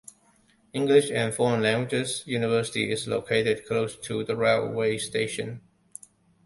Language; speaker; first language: English; non-native, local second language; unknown